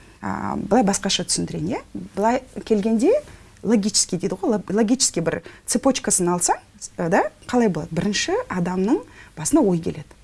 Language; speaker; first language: Kazakh; non-native, local second language; Russian